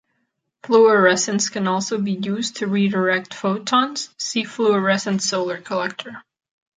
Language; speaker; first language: English; non-native, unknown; Catalan